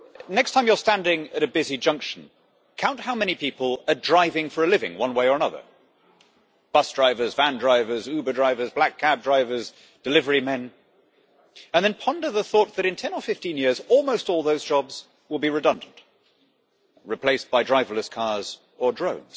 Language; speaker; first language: English; native; English